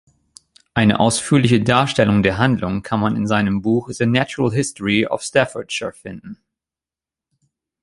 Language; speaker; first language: German; native; German